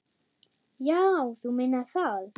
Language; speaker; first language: Icelandic; non-native, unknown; German